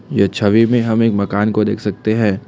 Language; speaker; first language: Hindi; non-native, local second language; Assamese